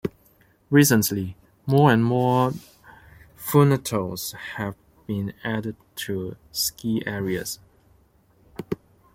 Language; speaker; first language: English; non-native, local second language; Cantonese